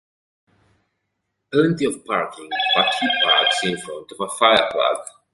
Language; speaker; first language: English; native; English